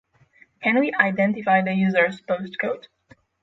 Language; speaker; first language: English; non-native, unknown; Polish